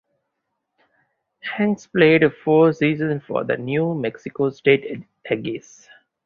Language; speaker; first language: English; non-native, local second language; Tamil